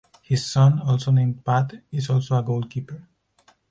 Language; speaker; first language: English; non-native, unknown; Spanish